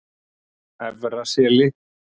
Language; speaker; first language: Icelandic; native; Icelandic